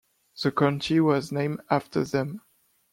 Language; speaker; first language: English; non-native, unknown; French